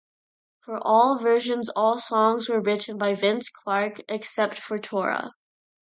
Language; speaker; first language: English; non-native, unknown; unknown